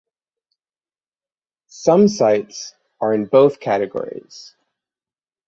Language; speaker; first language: English; native; English